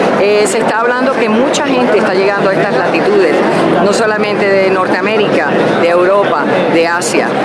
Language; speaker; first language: Spanish; native; Spanish